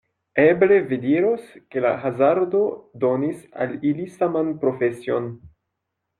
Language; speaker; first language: Esperanto; non-native, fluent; French